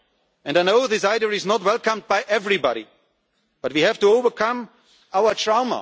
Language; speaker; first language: English; non-native, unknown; German